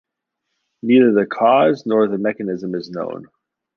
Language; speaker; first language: English; native; English